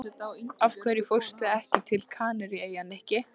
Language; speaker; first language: Icelandic; native; Icelandic